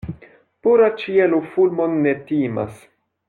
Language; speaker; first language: Esperanto; non-native, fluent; French